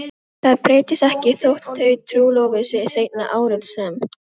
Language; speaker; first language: Icelandic; non-native, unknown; Filipino